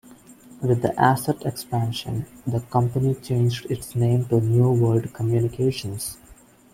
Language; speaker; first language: English; non-native, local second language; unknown